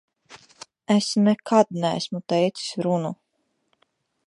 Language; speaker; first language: Latvian; native; Latvian